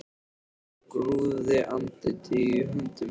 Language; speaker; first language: Icelandic; native; Icelandic